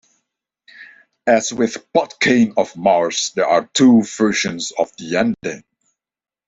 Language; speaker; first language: English; non-native, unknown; Dutch